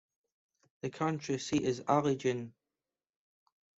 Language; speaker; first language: English; native; English